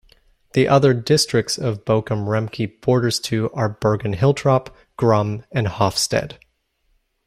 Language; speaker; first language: English; native; English